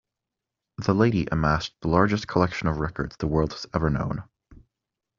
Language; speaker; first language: English; native; English